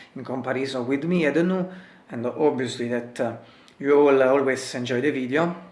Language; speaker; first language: English; non-native, learner; Italian